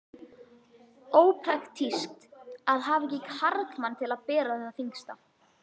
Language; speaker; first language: Icelandic; native; Icelandic